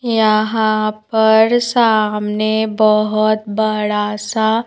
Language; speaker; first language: Hindi; native; Hindi